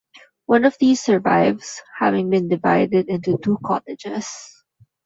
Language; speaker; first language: English; non-native, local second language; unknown